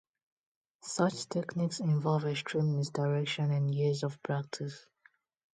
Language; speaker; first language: English; non-native, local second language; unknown